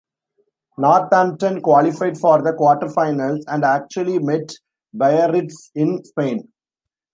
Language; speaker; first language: English; non-native, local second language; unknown